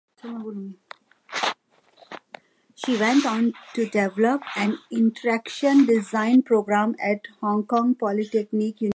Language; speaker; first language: English; native; English